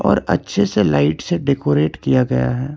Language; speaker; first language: Hindi; non-native, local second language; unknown